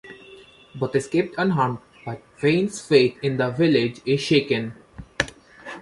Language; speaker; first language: English; non-native, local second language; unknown